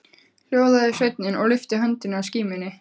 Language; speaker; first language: Icelandic; native; Icelandic